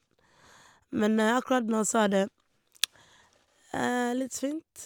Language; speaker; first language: Norwegian; non-native, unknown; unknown